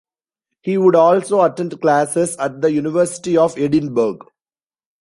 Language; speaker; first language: English; non-native, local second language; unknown